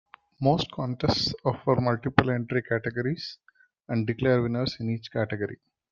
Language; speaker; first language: English; non-native, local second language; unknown